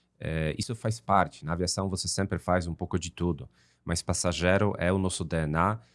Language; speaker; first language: Portuguese; non-native, fluent; Polish